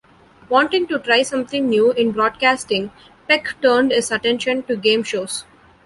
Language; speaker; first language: English; non-native, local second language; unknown